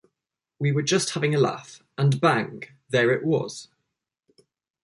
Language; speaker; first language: English; native; English